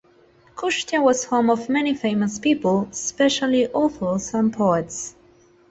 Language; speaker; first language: English; non-native, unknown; Spanish